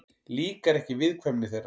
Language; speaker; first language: Icelandic; native; Icelandic